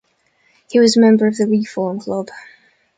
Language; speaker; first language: English; native; English